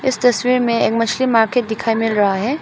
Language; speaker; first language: Hindi; non-native, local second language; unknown